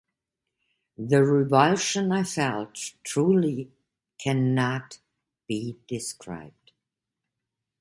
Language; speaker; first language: English; non-native, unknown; German